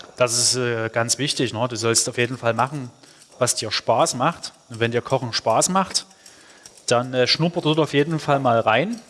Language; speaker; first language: German; non-native, fluent; Hungarian